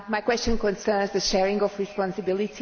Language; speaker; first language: English; non-native, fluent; Hungarian